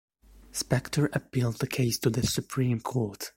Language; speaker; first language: English; native; English